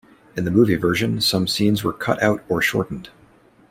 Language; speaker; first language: English; native; English